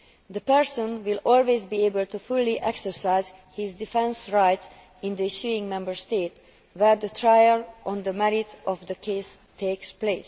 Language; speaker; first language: English; non-native, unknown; Hungarian